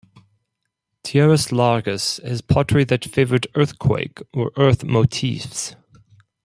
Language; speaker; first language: English; non-native, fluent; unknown